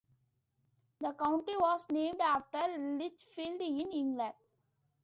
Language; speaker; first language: English; non-native, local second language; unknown